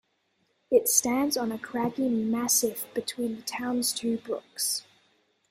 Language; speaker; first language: English; native; English